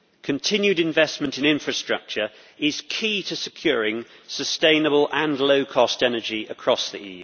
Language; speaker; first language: English; native; English